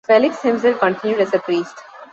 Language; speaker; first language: English; non-native, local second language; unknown